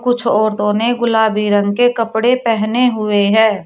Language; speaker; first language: Hindi; native; Hindi